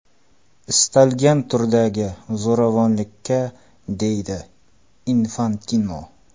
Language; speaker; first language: Uzbek; non-native, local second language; Kara-Kalpak